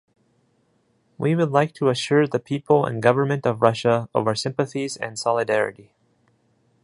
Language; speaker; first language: English; non-native, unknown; Japanese